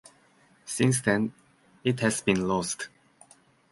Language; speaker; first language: English; non-native, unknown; Japanese